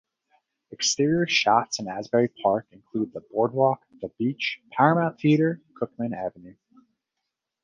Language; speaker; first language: English; native; English